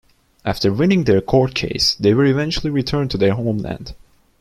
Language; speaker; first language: English; non-native, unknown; Turkish